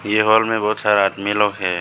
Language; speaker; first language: Hindi; early bilingual, other home language; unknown